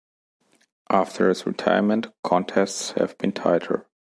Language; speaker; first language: English; non-native, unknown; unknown